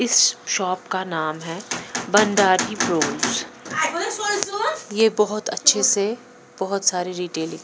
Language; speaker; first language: Hindi; non-native, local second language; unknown